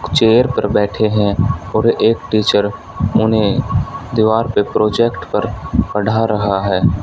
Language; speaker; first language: Hindi; native; Hindi